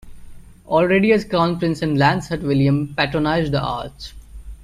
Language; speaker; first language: English; non-native, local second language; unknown